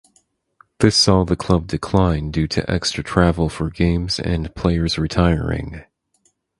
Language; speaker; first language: English; native; English